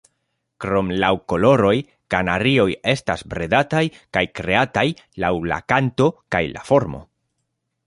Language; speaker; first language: Esperanto; non-native, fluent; Spanish